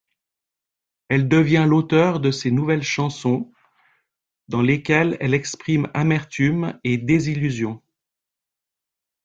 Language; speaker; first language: French; native; French